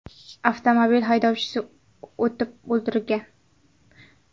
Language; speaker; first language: Uzbek; non-native, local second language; Kara-Kalpak